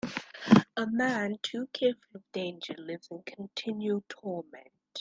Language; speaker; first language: English; native; English